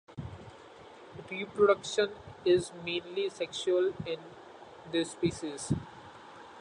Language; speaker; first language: English; non-native, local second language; Marathi